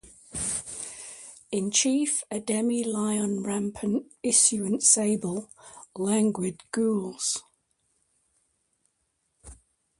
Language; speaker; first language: English; native; English